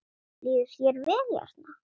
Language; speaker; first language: Icelandic; non-native, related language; Swedish